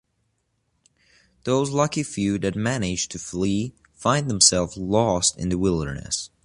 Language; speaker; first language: English; non-native, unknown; Persian